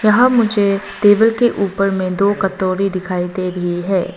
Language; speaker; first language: Hindi; non-native, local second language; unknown